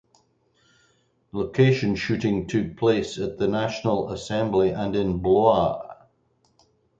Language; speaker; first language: English; native; English